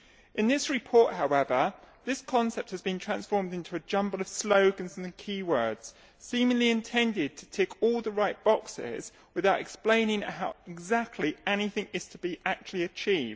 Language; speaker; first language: English; native; English